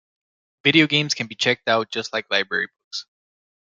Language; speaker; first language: English; native; English